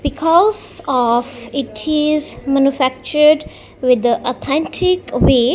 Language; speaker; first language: English; non-native, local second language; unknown